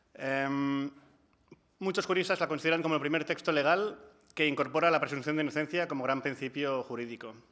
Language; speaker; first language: Spanish; non-native, local second language; Catalan